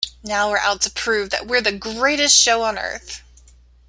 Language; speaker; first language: English; native; English